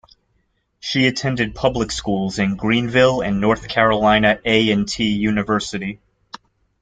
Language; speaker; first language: English; native; English